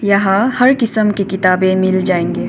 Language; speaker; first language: Hindi; non-native, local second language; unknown